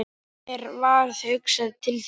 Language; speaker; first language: Icelandic; native; Icelandic